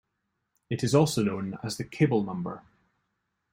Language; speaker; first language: English; native; English